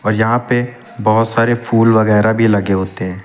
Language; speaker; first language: Hindi; native; Hindi